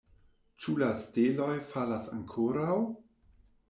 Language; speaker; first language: Esperanto; non-native, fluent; German